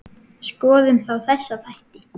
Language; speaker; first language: Icelandic; native; Icelandic